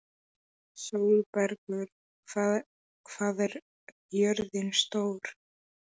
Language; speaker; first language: Icelandic; non-native, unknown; Polish